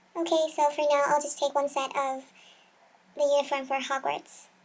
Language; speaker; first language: English; non-native, learner; Korean